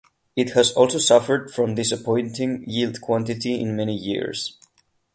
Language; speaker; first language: English; non-native, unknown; Catalan